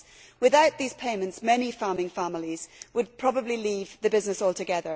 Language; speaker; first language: English; native; English